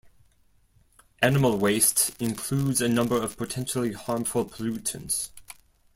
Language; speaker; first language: English; non-native, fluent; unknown